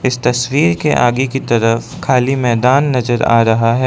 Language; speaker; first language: Hindi; non-native, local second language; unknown